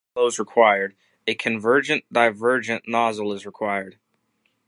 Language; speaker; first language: English; native; English